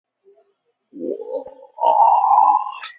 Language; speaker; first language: English; non-native, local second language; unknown